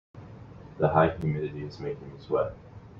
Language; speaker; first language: English; native; English